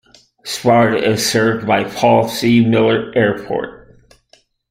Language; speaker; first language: English; native; English